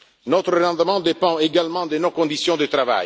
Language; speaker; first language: French; non-native, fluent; Italian